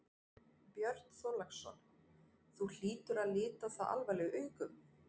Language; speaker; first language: Icelandic; non-native, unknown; French